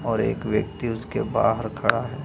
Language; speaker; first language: Hindi; native; Hindi